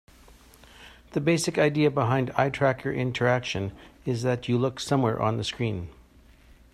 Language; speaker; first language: English; native; English